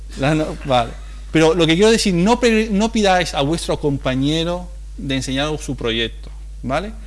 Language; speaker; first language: Spanish; non-native, fluent; Italian